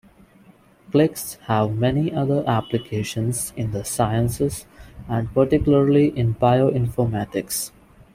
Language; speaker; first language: English; non-native, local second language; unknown